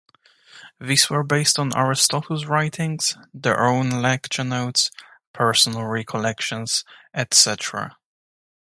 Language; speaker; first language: English; native; English